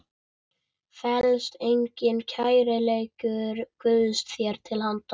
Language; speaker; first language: Icelandic; native; Icelandic